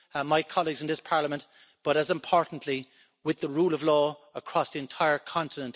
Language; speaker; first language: English; native; English